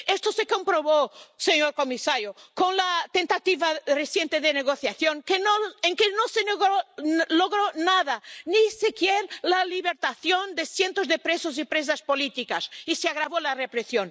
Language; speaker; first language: Spanish; non-native, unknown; Portuguese